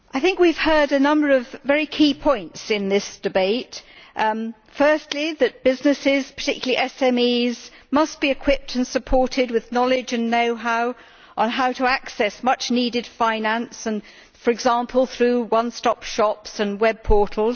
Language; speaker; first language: English; native; English